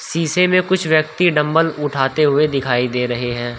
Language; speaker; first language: Hindi; native; Hindi